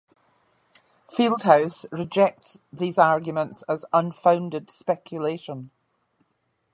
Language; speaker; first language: English; native; English